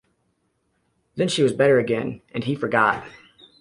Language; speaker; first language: English; native; English